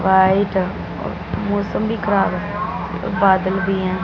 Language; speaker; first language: Hindi; non-native, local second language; Punjabi